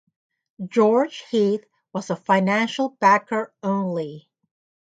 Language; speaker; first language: English; native; English